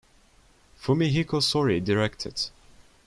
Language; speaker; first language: English; non-native, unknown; Turkish